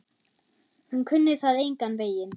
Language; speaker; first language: Icelandic; non-native, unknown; German